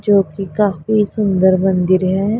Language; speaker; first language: Hindi; non-native, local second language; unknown